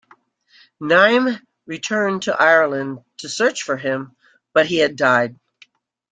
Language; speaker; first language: English; native; English